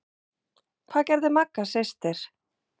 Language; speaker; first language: Icelandic; non-native, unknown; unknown